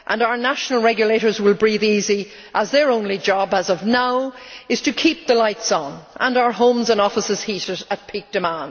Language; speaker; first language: English; native; English